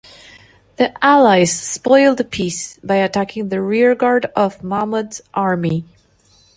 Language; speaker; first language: English; non-native, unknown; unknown